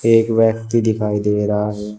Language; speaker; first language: Hindi; native; Hindi